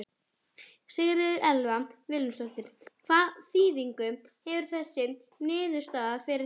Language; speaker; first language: Icelandic; native; Icelandic